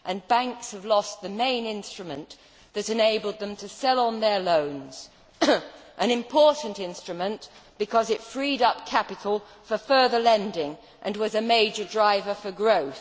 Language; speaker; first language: English; native; English